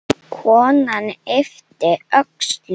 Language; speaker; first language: Icelandic; non-native, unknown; Slovenian